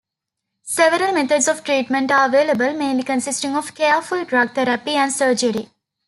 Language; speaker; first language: English; non-native, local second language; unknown